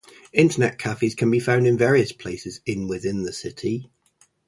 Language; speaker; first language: English; native; English